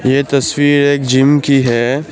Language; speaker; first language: Hindi; non-native, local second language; Assamese